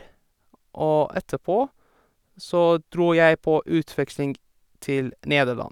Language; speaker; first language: Norwegian; non-native, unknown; Persian